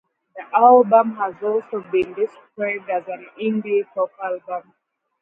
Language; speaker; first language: English; non-native, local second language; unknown